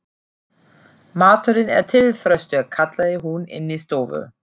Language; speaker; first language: Icelandic; non-native, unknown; German